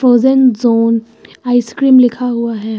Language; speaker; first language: Hindi; native; Hindi